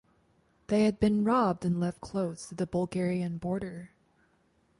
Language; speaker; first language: English; native; English